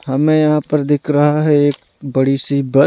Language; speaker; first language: Hindi; non-native, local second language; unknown